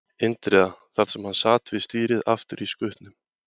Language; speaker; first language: Icelandic; native; Icelandic